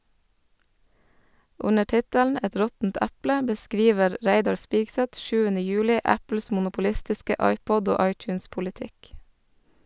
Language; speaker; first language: Norwegian; native; Norwegian